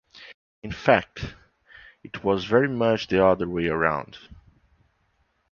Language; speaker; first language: English; non-native, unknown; Portuguese